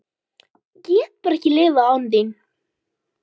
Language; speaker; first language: Icelandic; native; Icelandic